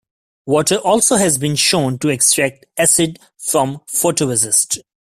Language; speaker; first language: English; non-native, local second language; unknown